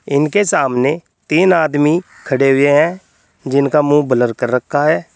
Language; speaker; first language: Hindi; native; Hindi